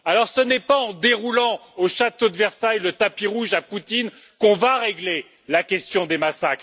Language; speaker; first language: French; native; French